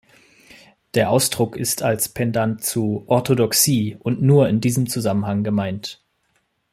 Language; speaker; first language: German; native; German